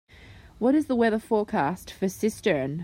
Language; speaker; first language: English; native; English